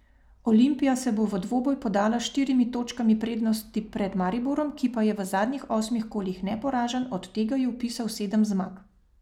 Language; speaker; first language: Slovenian; native; Slovenian